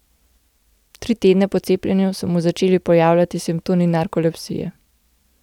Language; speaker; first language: Slovenian; native; Slovenian